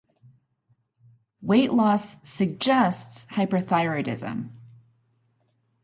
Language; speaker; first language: English; native; English